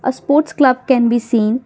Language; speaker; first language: English; non-native, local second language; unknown